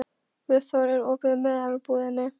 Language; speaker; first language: Icelandic; non-native, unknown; Polish